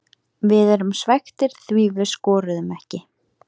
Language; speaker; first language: Icelandic; native; Icelandic